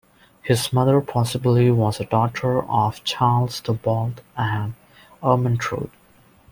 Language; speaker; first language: English; non-native, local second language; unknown